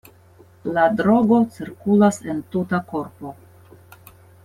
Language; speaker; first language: Esperanto; non-native, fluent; Russian